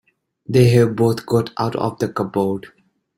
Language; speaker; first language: English; non-native, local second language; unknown